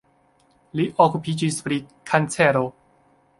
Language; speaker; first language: Esperanto; non-native, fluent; Chinese